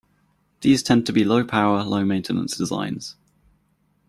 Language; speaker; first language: English; native; English